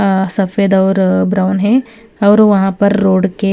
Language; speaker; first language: Hindi; non-native, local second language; Punjabi